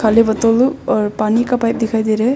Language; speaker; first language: Hindi; non-native, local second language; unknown